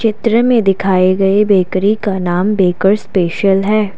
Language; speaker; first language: Hindi; non-native, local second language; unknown